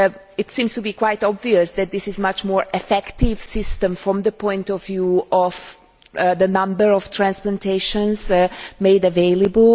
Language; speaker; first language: English; non-native, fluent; Hungarian